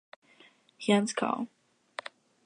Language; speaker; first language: English; native; English